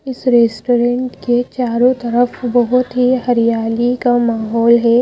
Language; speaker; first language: Hindi; native; Hindi